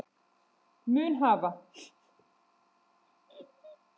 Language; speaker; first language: Icelandic; native; Icelandic